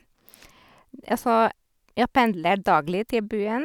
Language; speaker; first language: Norwegian; non-native, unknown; Hungarian